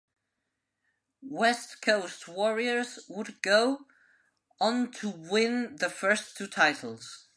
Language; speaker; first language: English; non-native, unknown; Spanish